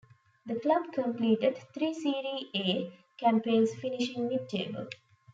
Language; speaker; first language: English; non-native, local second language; Tamil